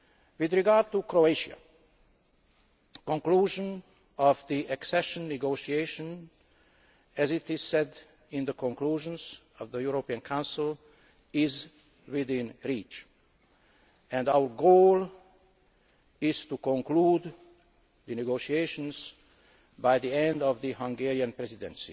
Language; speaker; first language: English; non-native, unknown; Hungarian